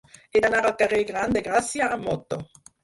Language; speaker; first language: Catalan; non-native, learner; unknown